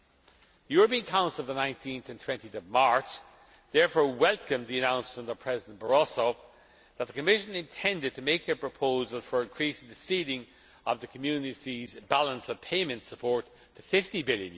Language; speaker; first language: English; non-native, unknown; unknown